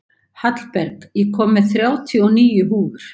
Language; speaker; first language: Icelandic; native; Icelandic